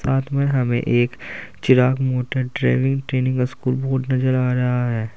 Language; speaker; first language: Hindi; native; Hindi